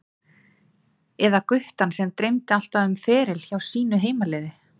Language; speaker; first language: Icelandic; native; Icelandic